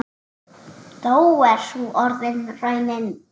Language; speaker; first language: Icelandic; native; Icelandic